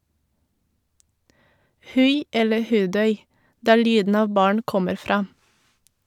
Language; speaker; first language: Norwegian; non-native, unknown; Portuguese